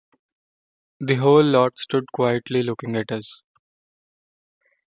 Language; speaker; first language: English; non-native, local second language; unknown